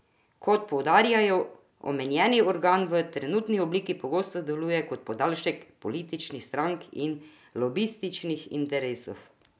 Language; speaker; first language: Slovenian; non-native, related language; Croatian